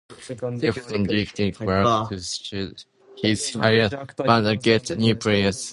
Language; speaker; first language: English; non-native, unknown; Japanese